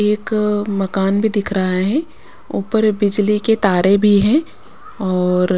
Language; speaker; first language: Hindi; non-native, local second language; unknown